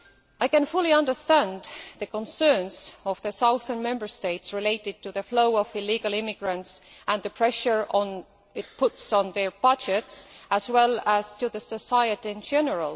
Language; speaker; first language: English; non-native, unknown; Estonian